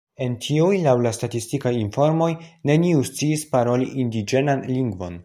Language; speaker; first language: Esperanto; non-native, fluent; Polish